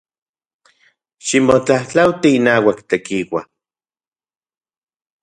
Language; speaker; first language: Central Puebla Nahuatl; non-native, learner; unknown